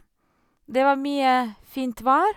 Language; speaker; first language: Norwegian; non-native, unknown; Serbian